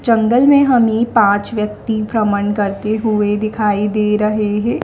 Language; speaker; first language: Hindi; native; Hindi